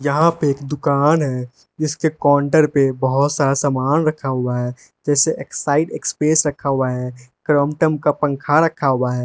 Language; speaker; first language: Hindi; non-native, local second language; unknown